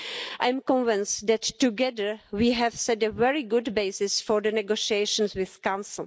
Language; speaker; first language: English; non-native, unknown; Czech